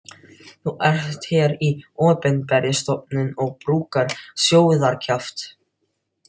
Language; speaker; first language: Icelandic; non-native, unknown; Filipino